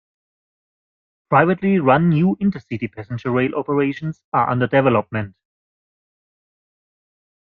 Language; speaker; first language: English; non-native, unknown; German